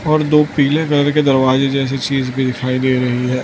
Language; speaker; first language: Hindi; non-native, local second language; Gujarati